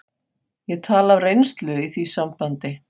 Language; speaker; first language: Icelandic; non-native, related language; Faroese